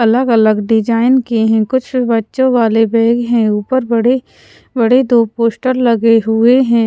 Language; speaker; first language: Hindi; non-native, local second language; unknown